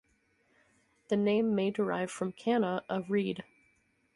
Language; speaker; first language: English; native; English